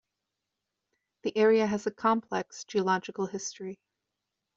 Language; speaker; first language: English; native; English